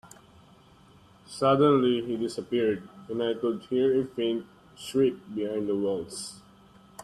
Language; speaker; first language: English; non-native, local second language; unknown